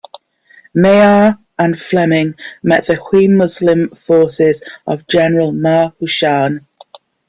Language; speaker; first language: English; native; English